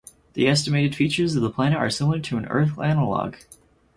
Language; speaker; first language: English; native; English